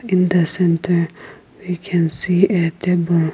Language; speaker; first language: English; non-native, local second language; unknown